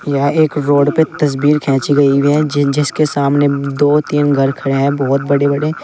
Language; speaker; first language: Hindi; native; Hindi